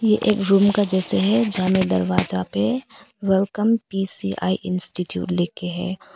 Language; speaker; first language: Hindi; early bilingual, other home language; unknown